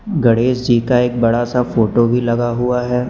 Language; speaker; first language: Hindi; native; Hindi